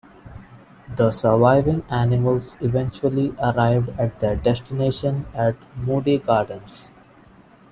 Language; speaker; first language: English; non-native, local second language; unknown